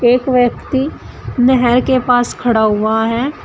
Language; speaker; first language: Hindi; native; Hindi